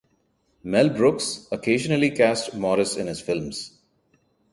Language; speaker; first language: English; non-native, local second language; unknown